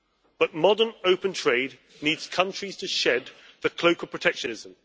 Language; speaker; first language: English; native; English